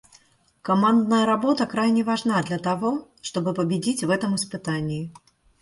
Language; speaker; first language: Russian; native; Russian